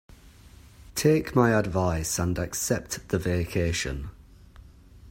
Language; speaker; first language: English; native; English